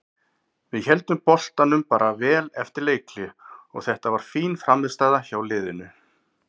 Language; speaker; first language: Icelandic; native; Icelandic